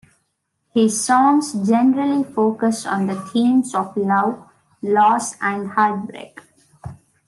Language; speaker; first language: English; non-native, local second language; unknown